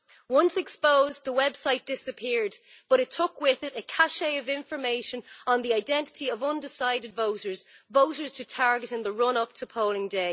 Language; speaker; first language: English; native; English